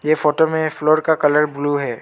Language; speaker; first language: Hindi; non-native, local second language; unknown